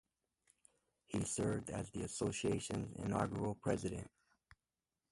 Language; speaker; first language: English; native; English